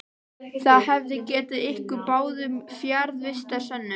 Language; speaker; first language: Icelandic; native; Icelandic